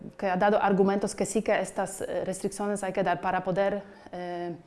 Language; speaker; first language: Spanish; non-native, fluent; Polish